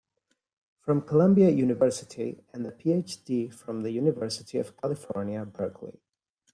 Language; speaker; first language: English; non-native, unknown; Spanish